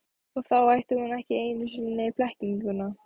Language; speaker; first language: Icelandic; native; Icelandic